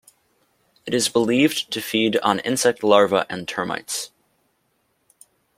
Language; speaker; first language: English; native; English